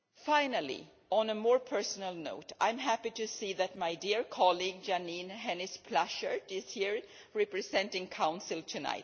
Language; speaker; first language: English; non-native, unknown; Swedish